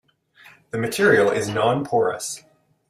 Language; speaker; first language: English; native; English